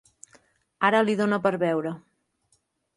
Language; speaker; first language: Catalan; native; Catalan